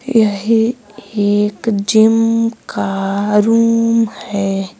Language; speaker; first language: Hindi; native; Hindi